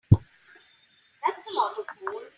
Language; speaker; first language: English; non-native, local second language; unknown